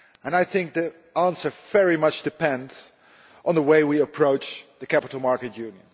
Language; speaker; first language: English; non-native, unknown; Dutch